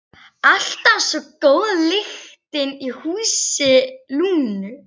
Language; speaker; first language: Icelandic; native; Icelandic